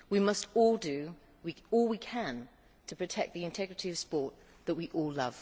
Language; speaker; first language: English; native; English